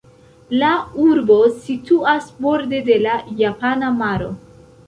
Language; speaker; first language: Esperanto; non-native, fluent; Central Kurdish